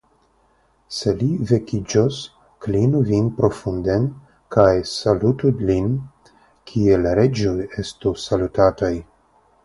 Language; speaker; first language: Esperanto; non-native, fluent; Russian